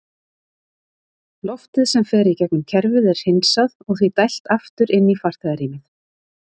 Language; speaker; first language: Icelandic; native; Icelandic